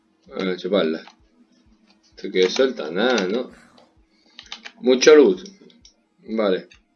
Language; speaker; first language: Spanish; native; Spanish